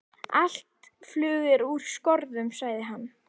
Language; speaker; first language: Icelandic; native; Icelandic